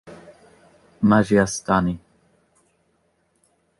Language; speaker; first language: English; native; English